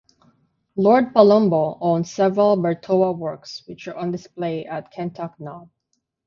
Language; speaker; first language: English; non-native, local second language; Filipino